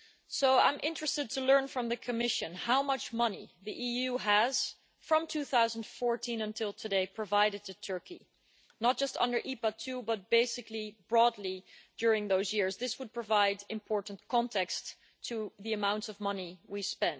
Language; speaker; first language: English; non-native, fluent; Dutch